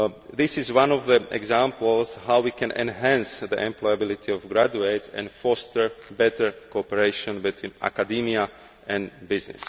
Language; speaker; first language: English; non-native, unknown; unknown